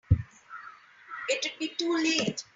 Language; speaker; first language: English; non-native, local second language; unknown